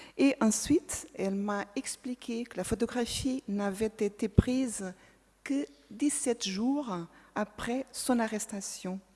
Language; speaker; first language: French; non-native, fluent; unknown